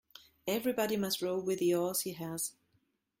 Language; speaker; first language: English; non-native, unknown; German